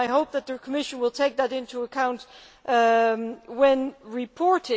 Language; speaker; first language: English; non-native, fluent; Dutch